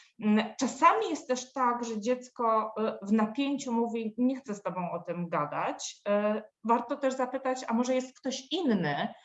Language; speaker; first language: Polish; native; Polish